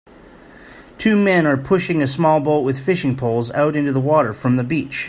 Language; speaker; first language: English; native; English